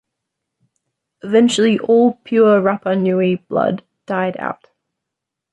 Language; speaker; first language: English; native; English